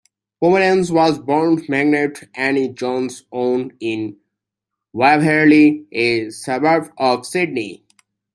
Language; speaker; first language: English; native; English